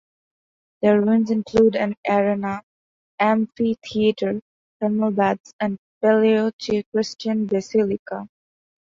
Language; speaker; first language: English; non-native, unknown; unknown